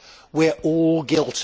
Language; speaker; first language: English; native; English